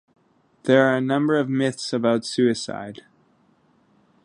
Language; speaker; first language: English; native; English